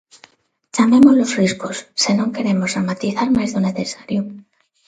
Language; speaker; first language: Galician; non-native, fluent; Spanish